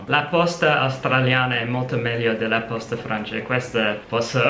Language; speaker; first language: Italian; non-native, fluent; English